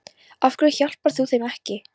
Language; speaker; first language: Icelandic; non-native, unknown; Polish